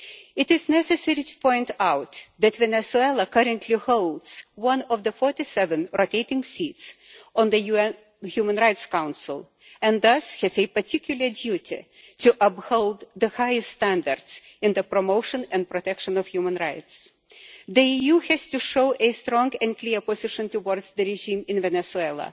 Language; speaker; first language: English; non-native, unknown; Lithuanian